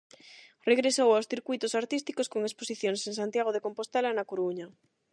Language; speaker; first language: Galician; non-native, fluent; Spanish